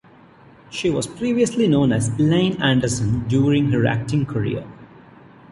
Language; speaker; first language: English; non-native, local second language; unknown